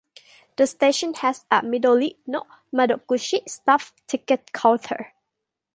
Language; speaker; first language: English; non-native, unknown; Thai